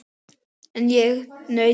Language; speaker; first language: Icelandic; non-native, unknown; Polish